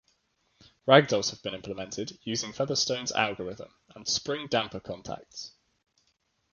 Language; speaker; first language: English; native; English